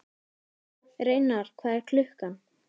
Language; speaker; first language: Icelandic; native; Icelandic